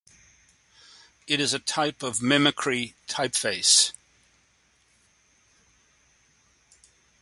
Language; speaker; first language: English; native; English